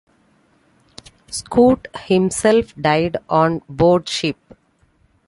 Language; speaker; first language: English; non-native, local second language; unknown